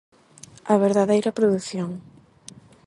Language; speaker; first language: Galician; non-native, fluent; Spanish